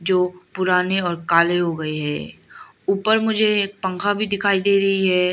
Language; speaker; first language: Hindi; non-native, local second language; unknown